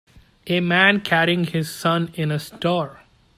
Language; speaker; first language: English; native; English